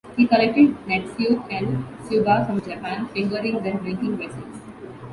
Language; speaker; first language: English; non-native, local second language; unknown